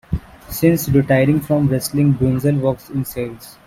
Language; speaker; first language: English; non-native, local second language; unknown